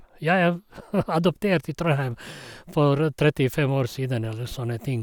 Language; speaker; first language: Norwegian; non-native, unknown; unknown